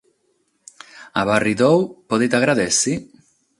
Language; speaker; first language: Sardinian; non-native, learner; Catalan